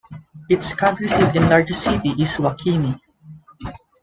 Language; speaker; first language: English; non-native, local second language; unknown